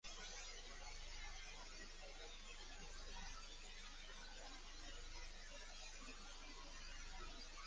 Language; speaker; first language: English; non-native, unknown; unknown